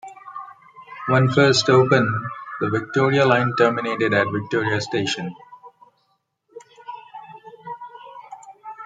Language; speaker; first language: English; non-native, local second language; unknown